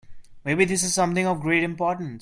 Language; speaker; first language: English; non-native, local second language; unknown